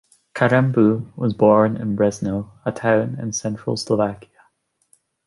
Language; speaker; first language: English; native; English